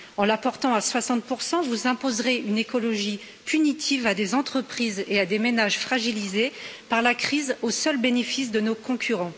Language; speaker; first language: French; native; French